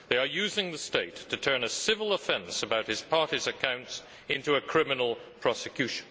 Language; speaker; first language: English; native; English